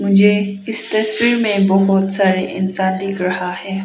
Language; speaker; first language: Hindi; non-native, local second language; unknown